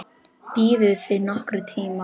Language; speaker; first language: Icelandic; non-native, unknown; Polish